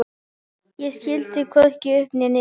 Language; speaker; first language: Icelandic; native; Icelandic